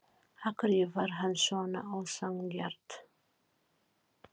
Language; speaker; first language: Icelandic; non-native, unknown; Filipino